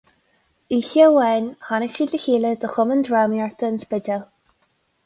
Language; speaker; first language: Irish; non-native, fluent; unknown